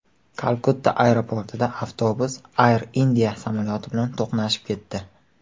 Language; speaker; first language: Uzbek; native; Uzbek